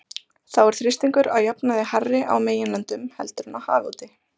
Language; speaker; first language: Icelandic; native; Icelandic